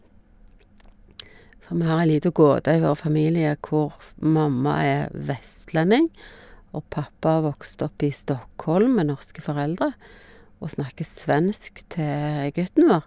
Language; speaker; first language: Norwegian; native; Norwegian